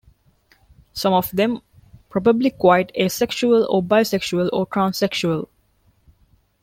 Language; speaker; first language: English; non-native, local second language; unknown